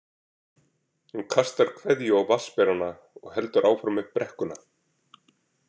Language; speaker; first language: Icelandic; native; Icelandic